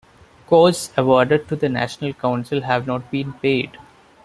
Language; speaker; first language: English; non-native, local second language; Malayalam